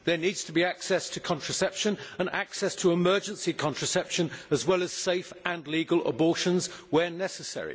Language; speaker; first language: English; native; English